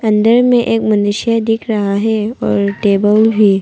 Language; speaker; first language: Hindi; non-native, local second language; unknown